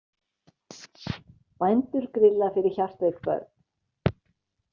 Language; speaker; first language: Icelandic; native; Icelandic